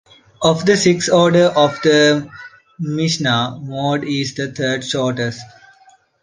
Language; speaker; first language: English; non-native, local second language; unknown